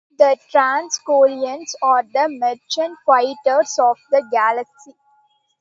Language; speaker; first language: English; non-native, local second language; Tamil